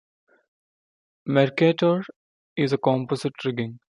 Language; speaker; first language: English; non-native, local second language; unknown